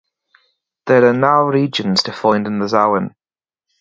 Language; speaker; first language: English; native; English